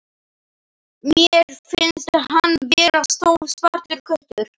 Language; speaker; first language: Icelandic; non-native, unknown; Slovak